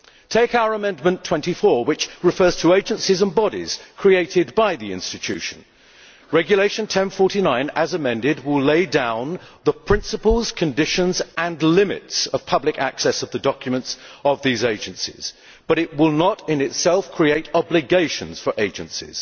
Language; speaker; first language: English; native; English